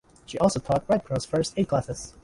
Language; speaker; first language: English; non-native, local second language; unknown